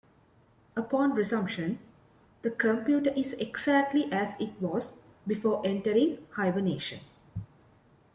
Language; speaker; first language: English; non-native, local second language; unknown